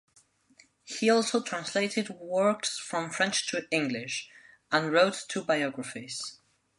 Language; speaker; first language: English; non-native, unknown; Spanish